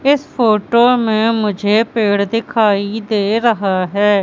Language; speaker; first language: Hindi; native; Hindi